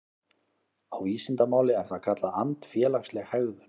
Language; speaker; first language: Icelandic; native; Icelandic